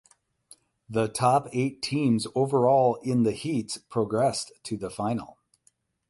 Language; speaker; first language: English; native; English